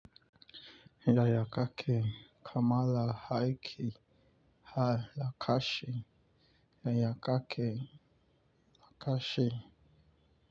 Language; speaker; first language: Hausa; non-native, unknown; Yoruba